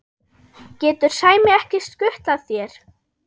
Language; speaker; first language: Icelandic; non-native, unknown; German